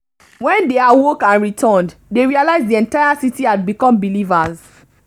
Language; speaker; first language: English; non-native, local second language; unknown